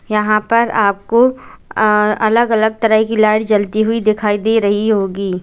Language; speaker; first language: Hindi; native; Hindi